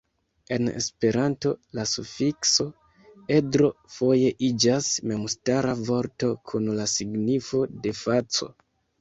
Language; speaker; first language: Esperanto; non-native, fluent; Kinyarwanda